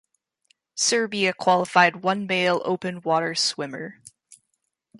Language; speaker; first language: English; native; English